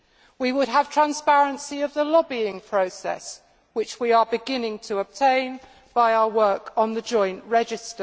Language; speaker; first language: English; native; English